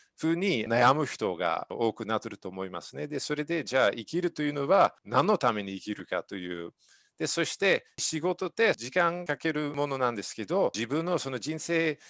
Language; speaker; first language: Japanese; non-native, fluent; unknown